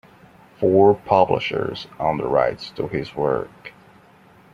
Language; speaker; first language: English; non-native, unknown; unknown